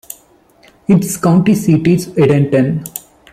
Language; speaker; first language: English; non-native, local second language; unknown